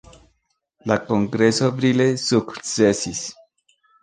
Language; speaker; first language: Esperanto; non-native, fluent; Spanish